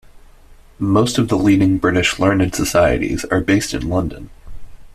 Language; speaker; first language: English; native; English